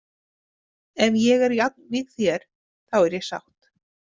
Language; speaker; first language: Icelandic; native; Icelandic